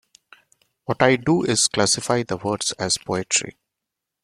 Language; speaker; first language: English; non-native, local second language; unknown